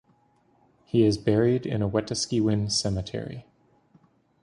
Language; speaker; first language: English; native; English